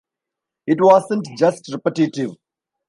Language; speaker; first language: English; non-native, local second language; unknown